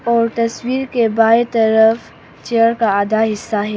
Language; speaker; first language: Hindi; non-native, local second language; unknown